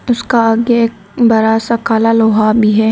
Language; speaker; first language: Hindi; non-native, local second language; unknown